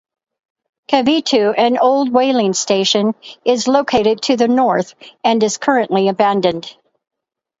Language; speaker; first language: English; native; English